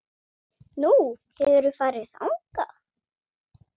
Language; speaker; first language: Icelandic; non-native, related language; Swedish